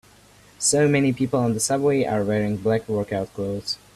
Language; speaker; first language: English; native; English